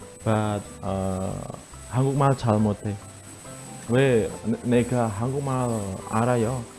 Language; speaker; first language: Korean; non-native, fluent; Indonesian